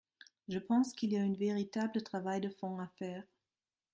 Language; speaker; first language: French; non-native, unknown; German